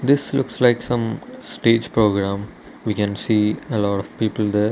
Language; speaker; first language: English; non-native, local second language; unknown